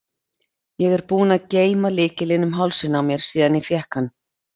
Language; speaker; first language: Icelandic; native; Icelandic